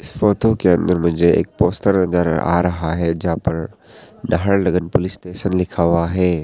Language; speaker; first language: Hindi; non-native, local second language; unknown